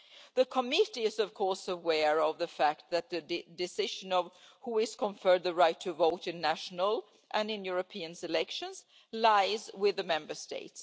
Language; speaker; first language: English; non-native, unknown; Swedish